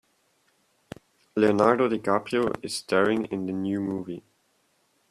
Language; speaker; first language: English; non-native, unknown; German